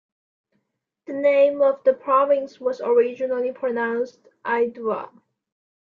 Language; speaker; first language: English; non-native, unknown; Chinese